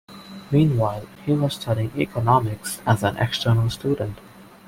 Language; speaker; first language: English; non-native, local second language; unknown